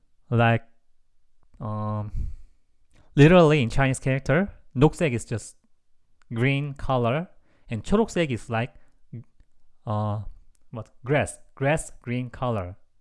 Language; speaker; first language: English; non-native, fluent; Korean